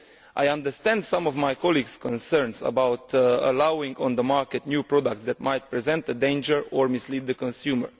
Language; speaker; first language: English; non-native, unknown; Italian